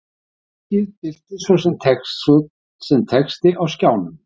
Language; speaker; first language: Icelandic; native; Icelandic